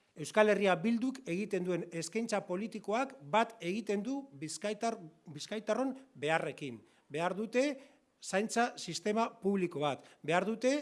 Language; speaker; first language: Basque; non-native, local second language; Spanish